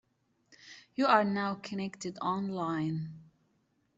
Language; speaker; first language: English; native; English